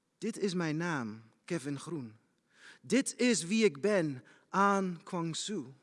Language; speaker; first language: Dutch; early bilingual, other home language; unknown